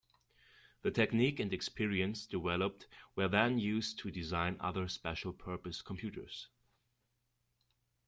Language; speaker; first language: English; non-native, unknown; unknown